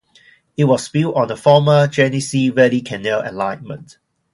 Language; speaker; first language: English; non-native, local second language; Cantonese